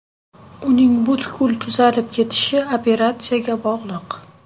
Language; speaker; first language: Uzbek; native; Uzbek